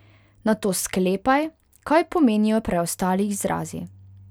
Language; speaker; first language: Slovenian; non-native, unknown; Hungarian